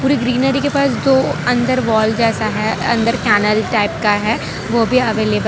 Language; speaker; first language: Hindi; non-native, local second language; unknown